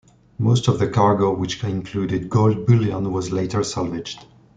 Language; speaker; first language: English; non-native, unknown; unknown